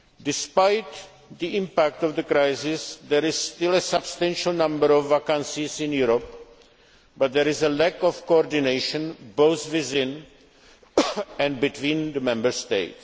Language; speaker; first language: English; non-native, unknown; Czech